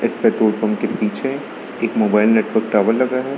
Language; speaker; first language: Hindi; native; Hindi